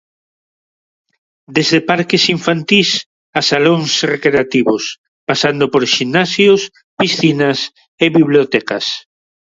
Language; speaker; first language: Galician; non-native, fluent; Spanish